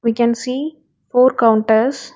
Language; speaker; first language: English; non-native, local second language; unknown